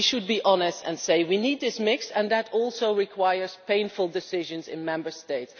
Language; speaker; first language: English; non-native, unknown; Dutch